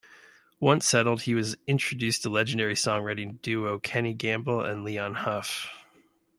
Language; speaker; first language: English; native; English